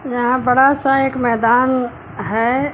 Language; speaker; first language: Hindi; native; Hindi